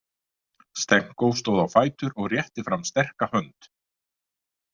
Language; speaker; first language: Icelandic; native; Icelandic